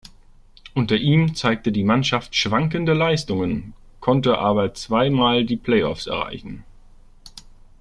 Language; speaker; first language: German; native; German